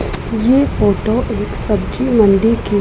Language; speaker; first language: Hindi; non-native, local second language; Punjabi